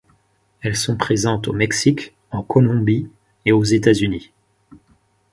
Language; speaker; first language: French; native; French